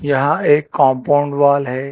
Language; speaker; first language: Hindi; non-native, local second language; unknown